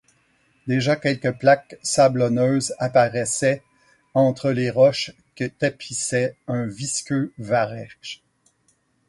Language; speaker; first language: French; native; French